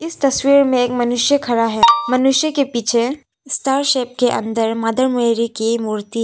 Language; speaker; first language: Hindi; non-native, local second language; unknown